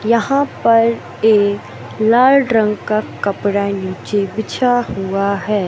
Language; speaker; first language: Hindi; native; Hindi